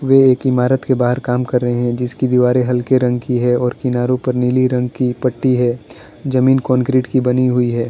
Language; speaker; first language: Hindi; non-native, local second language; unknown